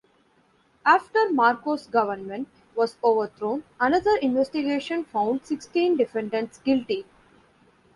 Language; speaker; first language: English; non-native, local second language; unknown